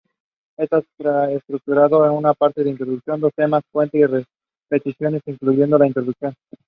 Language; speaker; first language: English; non-native, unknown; Spanish